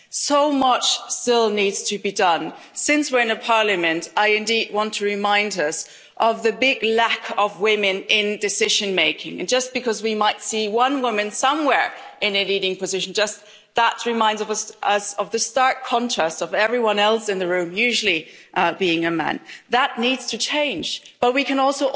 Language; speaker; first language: English; non-native, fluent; German